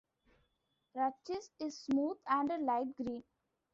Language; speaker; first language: English; non-native, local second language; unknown